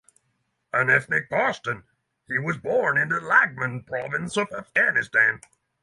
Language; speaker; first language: English; non-native, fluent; Norwegian